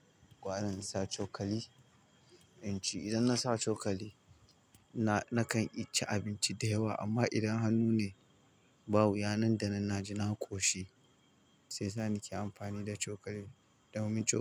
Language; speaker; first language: Hausa; native; Hausa